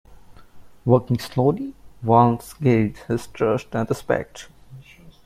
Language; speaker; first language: English; non-native, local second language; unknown